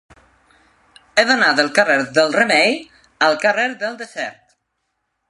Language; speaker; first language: Catalan; non-native, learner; Spanish